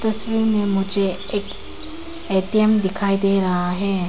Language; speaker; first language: Hindi; non-native, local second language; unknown